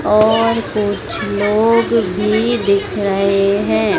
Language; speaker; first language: Hindi; native; Hindi